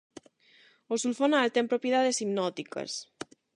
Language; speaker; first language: Galician; non-native, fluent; Spanish